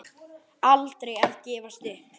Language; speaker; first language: Icelandic; native; Icelandic